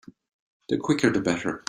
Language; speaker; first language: English; native; English